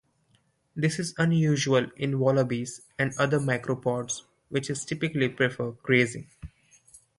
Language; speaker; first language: English; non-native, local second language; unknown